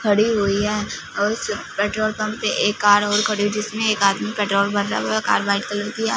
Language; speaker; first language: Hindi; non-native, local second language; Punjabi